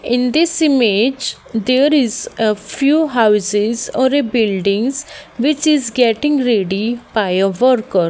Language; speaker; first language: English; non-native, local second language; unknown